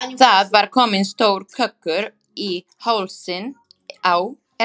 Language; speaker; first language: Icelandic; non-native, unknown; Slovak